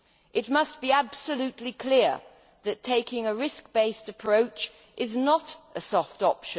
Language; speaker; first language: English; native; English